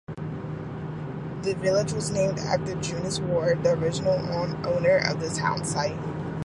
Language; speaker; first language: English; native; English